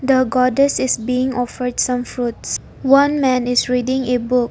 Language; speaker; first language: English; non-native, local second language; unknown